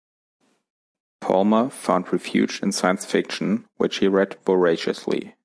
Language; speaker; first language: English; non-native, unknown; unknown